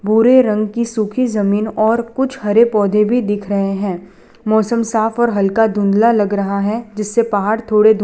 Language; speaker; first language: Hindi; non-native, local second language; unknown